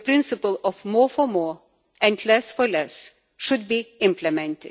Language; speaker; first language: English; non-native, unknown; Lithuanian